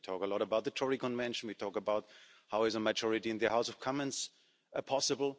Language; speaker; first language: English; non-native, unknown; German